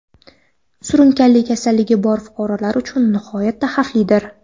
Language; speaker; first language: Uzbek; non-native, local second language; Kara-Kalpak